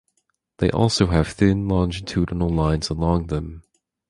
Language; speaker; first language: English; native; English